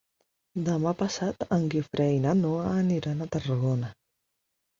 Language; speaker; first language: Catalan; non-native, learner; Spanish